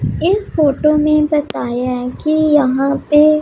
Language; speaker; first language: Hindi; non-native, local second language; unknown